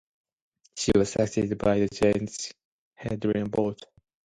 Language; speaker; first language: English; non-native, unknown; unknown